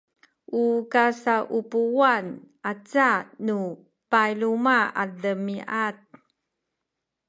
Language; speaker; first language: Sakizaya; non-native, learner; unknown